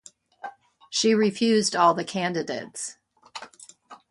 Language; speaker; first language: English; native; English